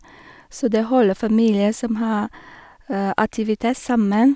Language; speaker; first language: Norwegian; non-native, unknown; Vietnamese